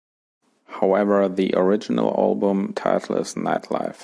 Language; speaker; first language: English; non-native, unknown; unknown